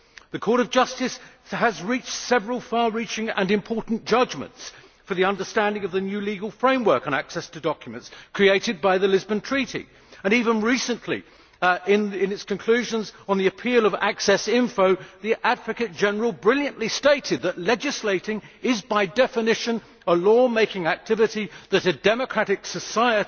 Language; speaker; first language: English; native; English